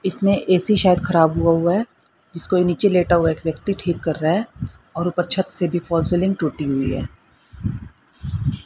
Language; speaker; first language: Hindi; native; Hindi